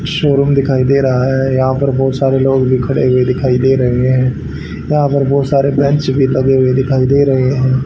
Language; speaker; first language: Hindi; native; Hindi